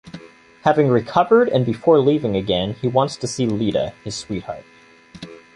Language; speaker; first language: English; native; English